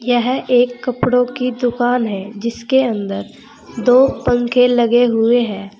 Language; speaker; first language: Hindi; native; Hindi